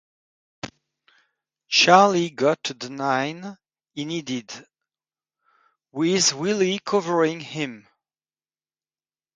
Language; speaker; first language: English; non-native, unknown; French